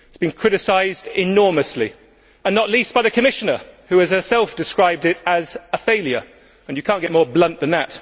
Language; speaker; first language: English; native; English